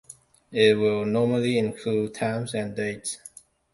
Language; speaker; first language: English; non-native, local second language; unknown